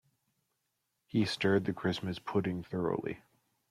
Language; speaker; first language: English; native; English